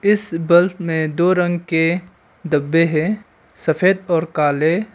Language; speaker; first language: Hindi; non-native, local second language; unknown